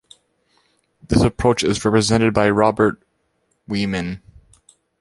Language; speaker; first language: English; native; English